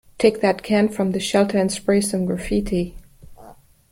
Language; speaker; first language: English; non-native, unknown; German